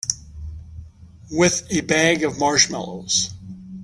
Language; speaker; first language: English; native; English